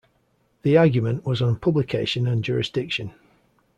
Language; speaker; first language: English; native; English